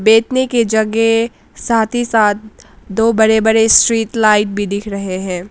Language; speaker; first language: Hindi; early bilingual, other home language; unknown